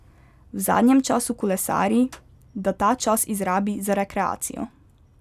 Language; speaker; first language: Slovenian; native; Slovenian